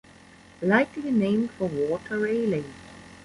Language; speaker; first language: English; non-native, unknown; German